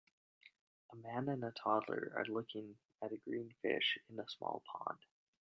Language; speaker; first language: English; native; English